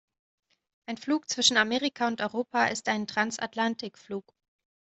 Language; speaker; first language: German; native; German